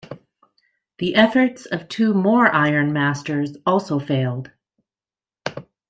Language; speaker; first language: English; native; English